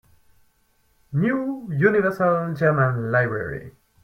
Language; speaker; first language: English; non-native, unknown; French